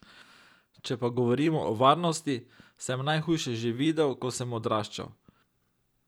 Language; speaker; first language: Slovenian; native; Slovenian